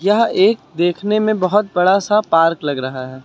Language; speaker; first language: Hindi; native; Hindi